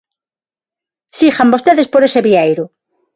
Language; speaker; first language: Galician; non-native, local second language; Spanish